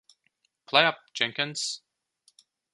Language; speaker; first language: English; non-native, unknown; Turkish